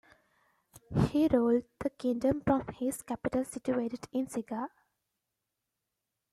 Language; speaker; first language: English; native; English